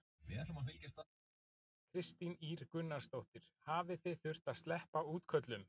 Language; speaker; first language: Icelandic; native; Icelandic